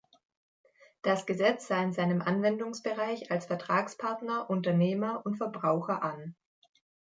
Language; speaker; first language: German; native; German